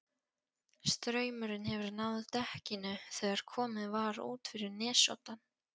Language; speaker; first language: Icelandic; non-native, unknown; Polish